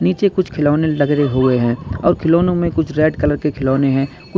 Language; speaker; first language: Hindi; native; Hindi